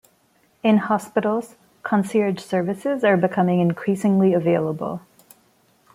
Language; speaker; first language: English; non-native, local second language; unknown